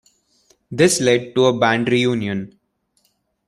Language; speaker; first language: English; non-native, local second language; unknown